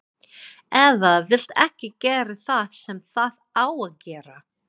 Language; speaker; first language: Icelandic; non-native, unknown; English